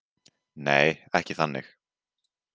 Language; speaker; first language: Icelandic; native; Icelandic